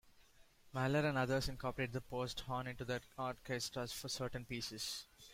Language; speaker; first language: English; non-native, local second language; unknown